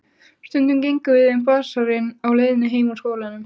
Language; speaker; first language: Icelandic; native; Icelandic